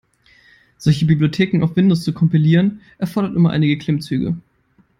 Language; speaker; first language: English; non-native, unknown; German